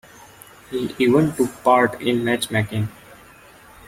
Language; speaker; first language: English; non-native, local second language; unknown